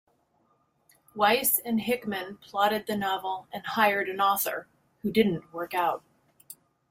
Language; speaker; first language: English; native; English